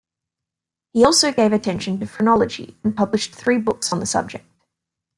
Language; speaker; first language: English; native; English